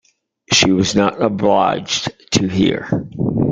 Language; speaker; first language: English; native; English